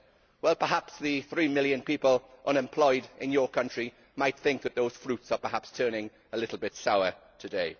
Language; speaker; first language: English; native; English